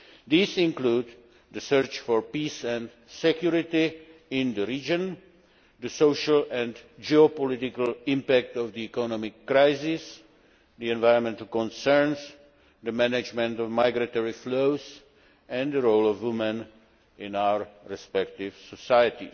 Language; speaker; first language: English; non-native, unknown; Czech